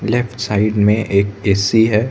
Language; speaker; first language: Hindi; non-native, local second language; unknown